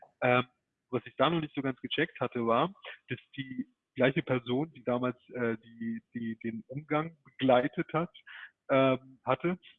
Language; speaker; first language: German; early bilingual, other home language; Turkish